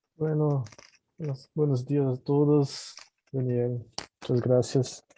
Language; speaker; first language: Spanish; non-native, related language; Portuguese